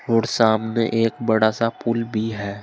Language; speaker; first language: Hindi; native; Hindi